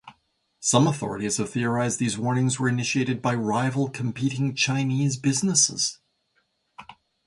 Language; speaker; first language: English; native; English